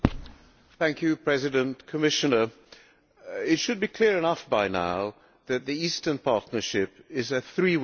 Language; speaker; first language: English; non-native, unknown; Hungarian